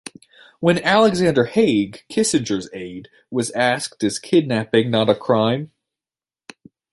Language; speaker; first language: English; native; English